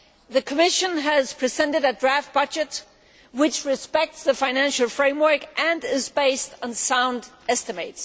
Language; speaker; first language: English; non-native, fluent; Danish